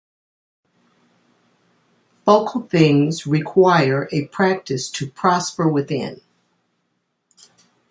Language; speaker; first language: English; native; English